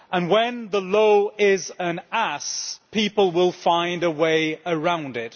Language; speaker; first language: English; native; English